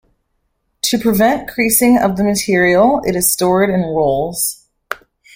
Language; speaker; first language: English; native; English